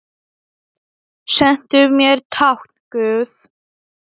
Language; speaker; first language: Icelandic; non-native, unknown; Polish